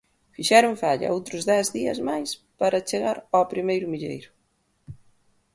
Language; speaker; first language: Galician; native; Galician